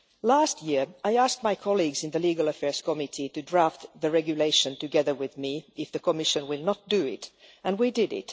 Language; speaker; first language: English; non-native, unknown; Finnish